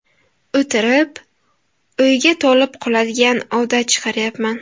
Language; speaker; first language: Uzbek; native; Uzbek